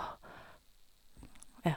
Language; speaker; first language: Norwegian; non-native, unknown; Chinese